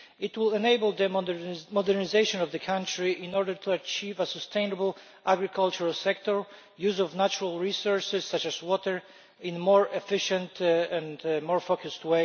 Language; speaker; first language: English; non-native, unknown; Polish